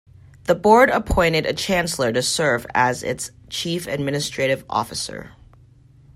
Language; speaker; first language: English; native; English